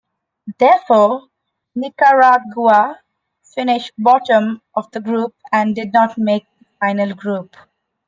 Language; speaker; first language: English; non-native, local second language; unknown